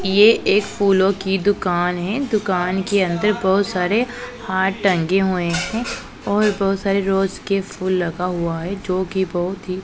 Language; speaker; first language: Hindi; non-native, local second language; Punjabi